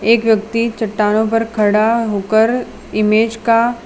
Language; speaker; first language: Hindi; non-native, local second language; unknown